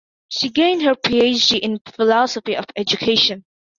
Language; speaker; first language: English; non-native, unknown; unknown